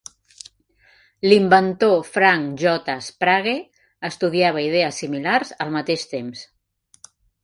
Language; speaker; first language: Catalan; native; Catalan